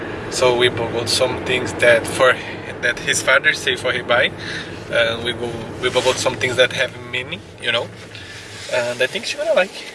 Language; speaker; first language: English; non-native, learner; Portuguese